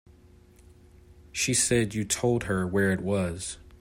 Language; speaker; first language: English; native; English